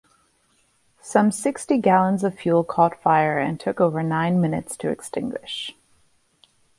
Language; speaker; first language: English; native; English